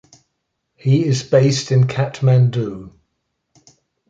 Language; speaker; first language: English; native; English